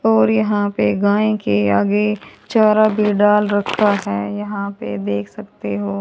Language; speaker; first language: Hindi; native; Hindi